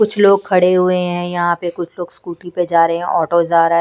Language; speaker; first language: Hindi; non-native, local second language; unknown